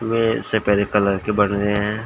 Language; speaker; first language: Hindi; native; Hindi